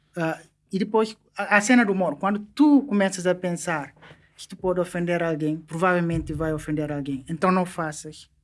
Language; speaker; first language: Portuguese; non-native, local second language; Upper Guinea Crioulo